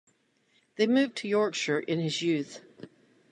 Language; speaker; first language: English; native; English